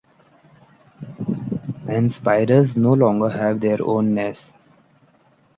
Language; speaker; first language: English; non-native, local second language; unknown